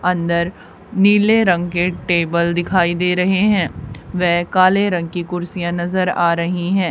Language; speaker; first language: Hindi; native; Hindi